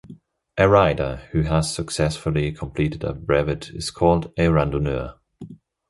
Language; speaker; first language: English; non-native, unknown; German